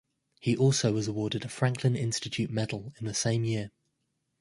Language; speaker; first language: English; native; English